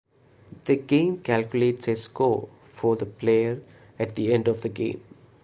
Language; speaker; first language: English; non-native, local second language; Malayalam